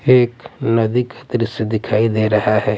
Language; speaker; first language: Hindi; non-native, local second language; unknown